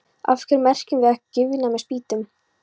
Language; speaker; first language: Icelandic; non-native, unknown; Polish